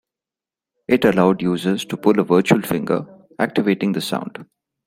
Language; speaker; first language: English; non-native, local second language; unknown